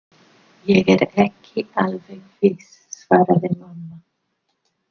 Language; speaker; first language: Icelandic; non-native, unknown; English